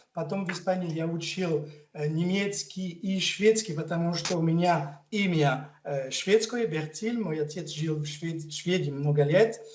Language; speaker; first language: Russian; non-native, fluent; French